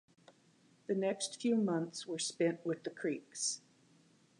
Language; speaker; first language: English; native; English